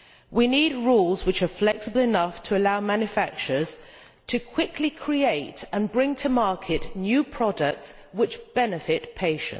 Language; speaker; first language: English; native; English